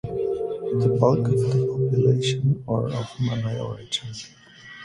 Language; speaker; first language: English; non-native, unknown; German